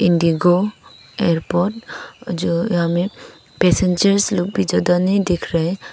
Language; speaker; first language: Hindi; non-native, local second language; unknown